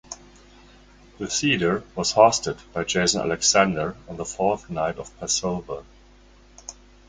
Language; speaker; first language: English; non-native, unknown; German